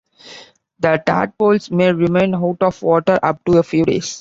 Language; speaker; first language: English; non-native, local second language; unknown